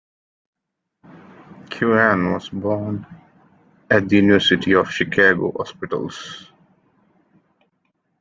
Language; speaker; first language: English; non-native, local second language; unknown